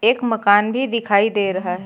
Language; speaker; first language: Hindi; native; Hindi